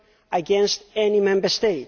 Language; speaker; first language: English; non-native, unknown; Greek